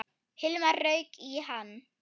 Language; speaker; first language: Icelandic; non-native, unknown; German